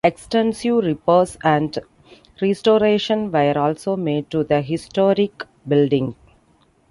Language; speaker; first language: English; non-native, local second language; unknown